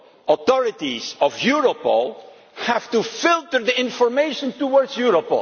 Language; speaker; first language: English; non-native, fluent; Dutch